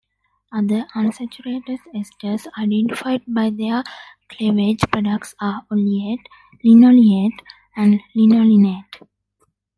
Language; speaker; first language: English; non-native, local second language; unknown